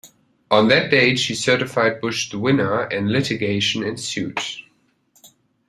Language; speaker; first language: English; non-native, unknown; German